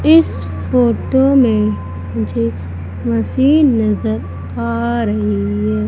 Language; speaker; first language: Hindi; native; Hindi